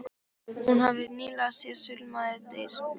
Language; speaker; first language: Icelandic; non-native, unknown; Polish